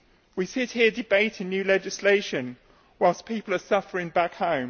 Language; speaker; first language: English; native; English